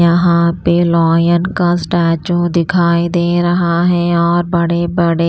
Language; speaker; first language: Hindi; non-native, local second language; Punjabi